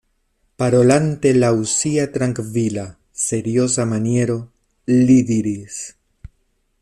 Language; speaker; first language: Esperanto; non-native, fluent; Spanish